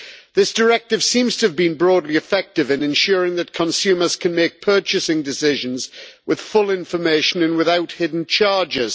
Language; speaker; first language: English; native; English